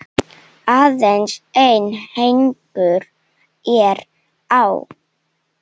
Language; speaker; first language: Icelandic; non-native, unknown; Slovenian